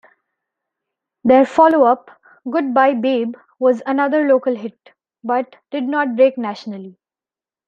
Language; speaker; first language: English; non-native, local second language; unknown